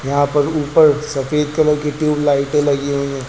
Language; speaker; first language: Hindi; native; Hindi